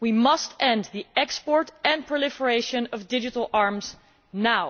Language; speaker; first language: English; non-native, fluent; Dutch